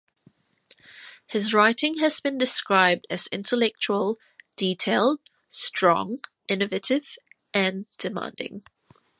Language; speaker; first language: English; native; English